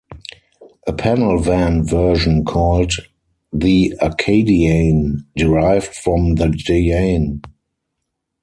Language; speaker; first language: English; non-native, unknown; German